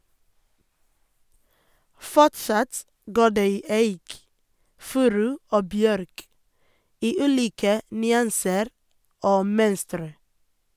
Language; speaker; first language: Norwegian; non-native, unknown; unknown